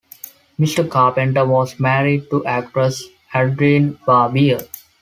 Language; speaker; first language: English; non-native, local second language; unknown